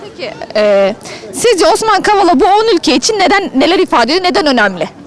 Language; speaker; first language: Turkish; native; Turkish